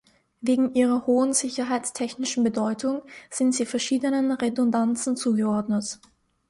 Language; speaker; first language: German; native; German